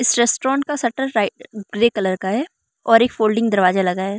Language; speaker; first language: Hindi; non-native, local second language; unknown